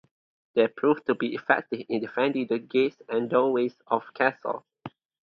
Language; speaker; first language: English; non-native, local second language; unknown